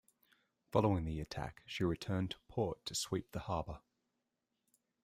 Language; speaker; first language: English; native; English